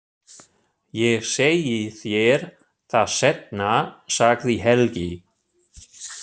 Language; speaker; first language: Icelandic; non-native, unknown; German